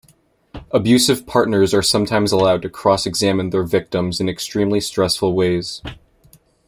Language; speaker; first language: English; native; English